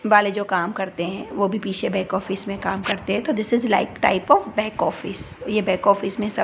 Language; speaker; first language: Hindi; non-native, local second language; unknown